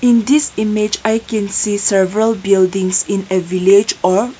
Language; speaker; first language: English; non-native, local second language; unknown